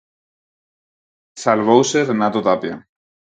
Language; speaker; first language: Galician; non-native, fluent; Spanish